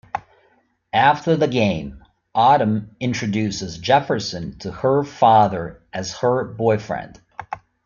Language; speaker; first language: English; native; English